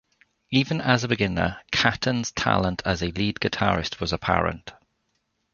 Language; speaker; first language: English; native; English